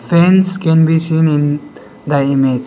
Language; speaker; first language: English; non-native, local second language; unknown